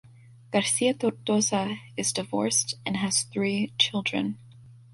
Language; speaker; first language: English; native; English